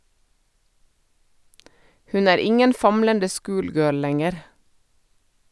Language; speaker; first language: Norwegian; native; Norwegian